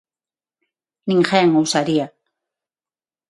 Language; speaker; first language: Galician; non-native, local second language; Spanish